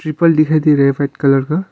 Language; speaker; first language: Hindi; non-native, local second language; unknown